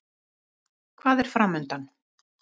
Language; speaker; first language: Icelandic; native; Icelandic